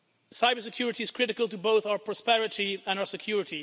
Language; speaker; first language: English; non-native, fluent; Dutch